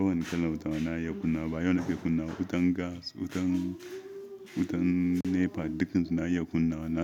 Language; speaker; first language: Hausa; non-native, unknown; Yoruba